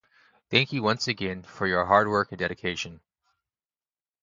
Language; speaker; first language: English; native; English